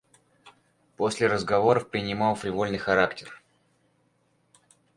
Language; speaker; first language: Russian; native; Russian